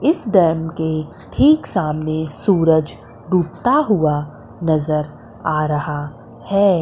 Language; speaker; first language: Hindi; native; Hindi